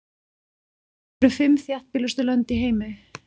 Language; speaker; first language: Icelandic; native; Icelandic